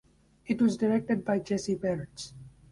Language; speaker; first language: English; native; English